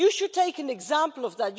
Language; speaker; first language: English; non-native, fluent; Dutch